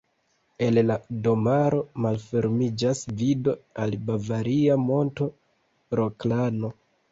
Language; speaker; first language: Esperanto; non-native, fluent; Kinyarwanda